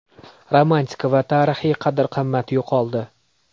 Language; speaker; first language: Uzbek; native; Uzbek